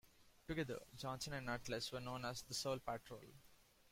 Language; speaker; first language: English; non-native, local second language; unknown